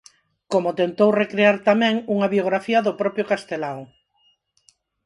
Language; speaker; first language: Galician; non-native, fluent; Spanish